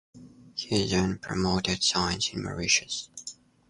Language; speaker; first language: English; native; English